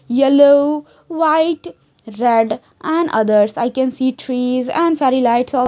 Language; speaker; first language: English; non-native, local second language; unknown